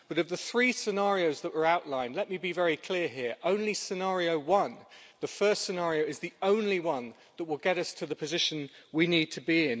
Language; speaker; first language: English; native; English